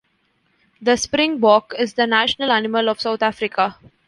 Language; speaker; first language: English; non-native, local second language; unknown